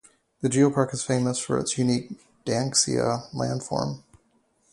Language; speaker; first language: English; native; English